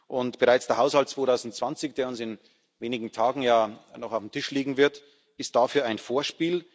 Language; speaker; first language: German; native; German